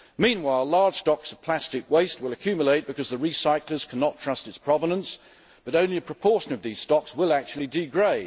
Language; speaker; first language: English; native; English